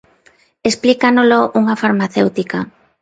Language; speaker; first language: Galician; non-native, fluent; Spanish